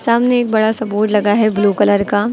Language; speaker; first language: Hindi; native; Hindi